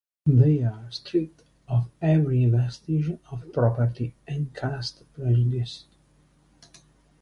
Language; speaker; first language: English; non-native, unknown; Italian